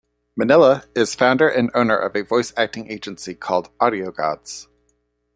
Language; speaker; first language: English; native; English